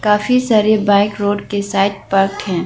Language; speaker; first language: Hindi; non-native, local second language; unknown